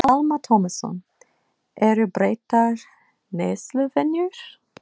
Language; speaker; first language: Icelandic; non-native, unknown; English